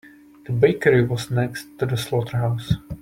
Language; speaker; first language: English; non-native, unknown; Czech